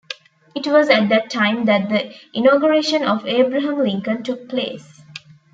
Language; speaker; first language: English; non-native, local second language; Tamil